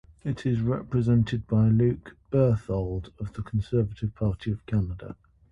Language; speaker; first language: English; native; English